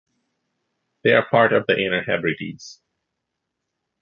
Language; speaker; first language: English; native; English